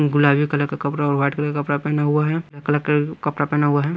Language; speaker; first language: Hindi; non-native, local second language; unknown